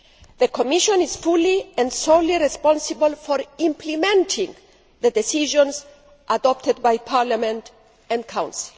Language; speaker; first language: English; non-native, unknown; Greek